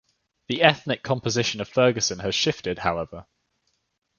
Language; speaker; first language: English; native; English